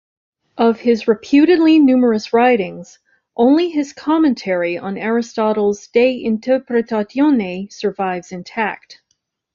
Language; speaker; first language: English; native; English